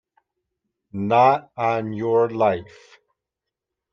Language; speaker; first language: English; native; English